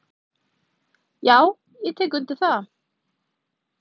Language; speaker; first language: Icelandic; native; Icelandic